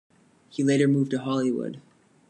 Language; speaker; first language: English; native; English